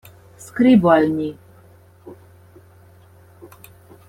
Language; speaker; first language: Esperanto; non-native, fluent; Russian